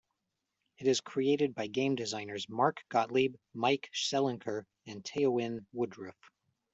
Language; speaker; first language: English; native; English